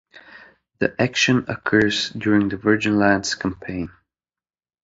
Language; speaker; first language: English; native; English